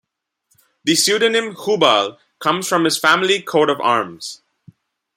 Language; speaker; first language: English; non-native, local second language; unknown